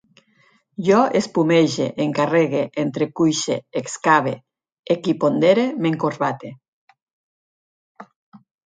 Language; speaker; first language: Catalan; native; Catalan